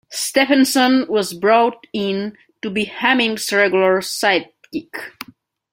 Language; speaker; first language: English; non-native, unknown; Catalan